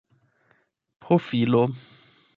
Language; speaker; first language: Esperanto; non-native, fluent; German